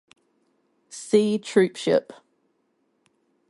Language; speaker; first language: English; native; English